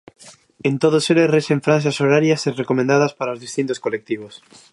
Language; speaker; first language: Galician; native; Galician